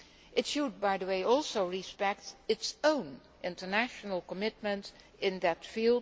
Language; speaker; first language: English; non-native, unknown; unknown